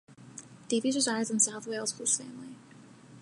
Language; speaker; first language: English; native; English